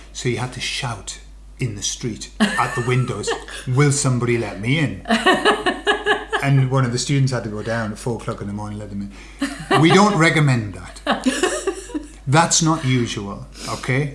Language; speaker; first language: English; native; English